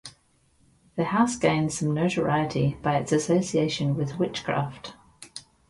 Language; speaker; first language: English; native; English